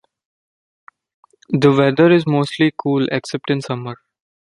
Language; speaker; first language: English; non-native, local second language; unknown